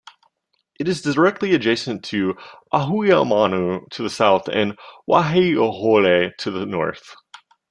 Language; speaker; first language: English; native; English